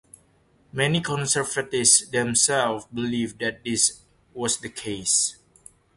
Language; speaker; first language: English; non-native, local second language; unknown